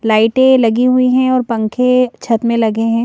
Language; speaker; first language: Hindi; native; Hindi